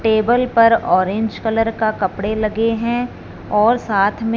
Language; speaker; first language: Hindi; non-native, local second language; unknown